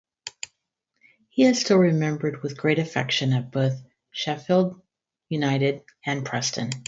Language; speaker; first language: English; native; English